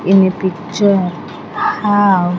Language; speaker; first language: English; non-native, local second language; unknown